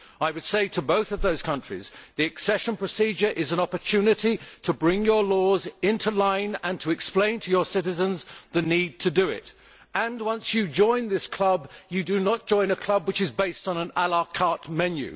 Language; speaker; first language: English; native; English